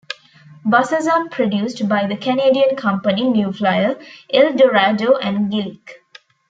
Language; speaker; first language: English; non-native, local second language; Tamil